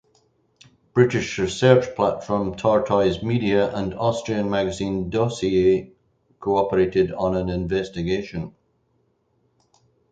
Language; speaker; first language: English; native; English